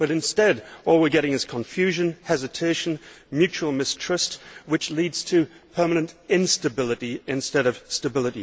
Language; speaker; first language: English; native; English